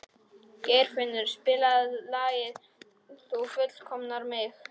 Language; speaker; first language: Icelandic; non-native, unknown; Polish